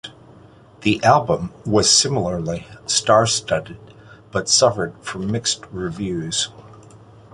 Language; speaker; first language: English; native; English